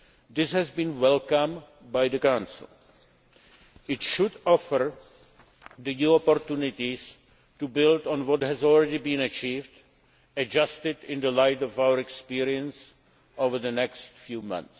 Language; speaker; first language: English; non-native, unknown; Czech